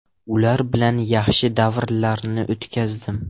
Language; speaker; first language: Uzbek; non-native, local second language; Russian